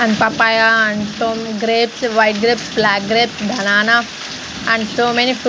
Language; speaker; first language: English; non-native, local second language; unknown